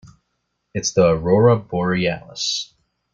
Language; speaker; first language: English; native; English